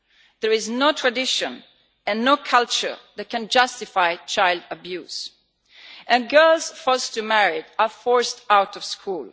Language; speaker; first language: English; non-native, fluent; Italian